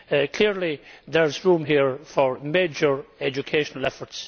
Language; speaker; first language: English; native; English